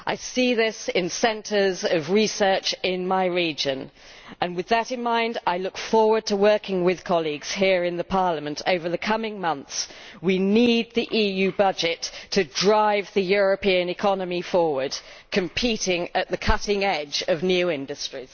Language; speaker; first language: English; native; English